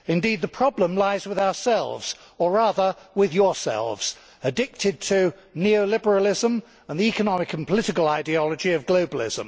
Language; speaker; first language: English; native; English